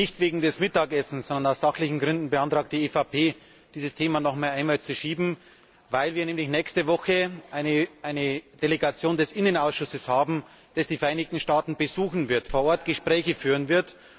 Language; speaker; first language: German; native; German